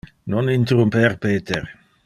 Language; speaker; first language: Interlingua; non-native, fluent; Dutch